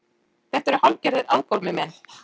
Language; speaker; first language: Icelandic; native; Icelandic